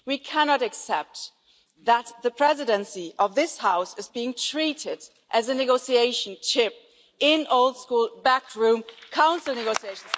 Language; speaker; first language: English; non-native, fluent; German